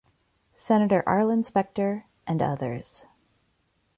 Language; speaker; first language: English; native; English